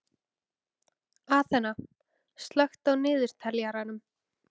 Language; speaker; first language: Icelandic; native; Icelandic